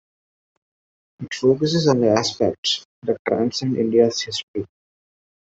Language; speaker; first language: English; non-native, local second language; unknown